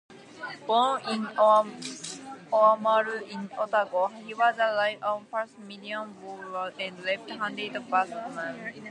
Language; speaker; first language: English; non-native, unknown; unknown